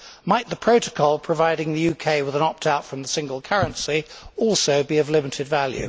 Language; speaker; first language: English; native; English